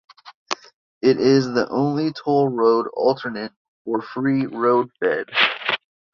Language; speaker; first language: English; native; English